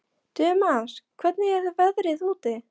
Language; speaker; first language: Icelandic; non-native, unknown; Polish